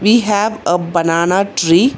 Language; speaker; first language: English; non-native, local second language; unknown